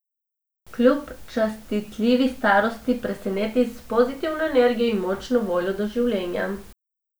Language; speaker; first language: Slovenian; non-native, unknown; Macedonian